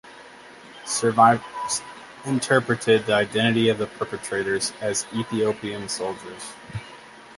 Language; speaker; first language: English; native; English